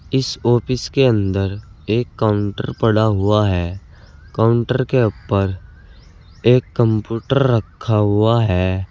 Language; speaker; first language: Hindi; native; Hindi